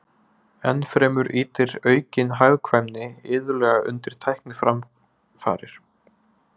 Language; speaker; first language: Icelandic; native; Icelandic